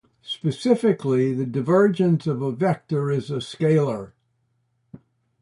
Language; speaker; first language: English; native; English